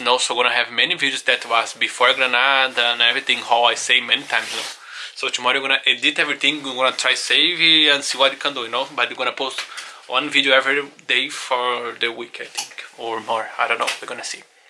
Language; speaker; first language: English; non-native, fluent; Portuguese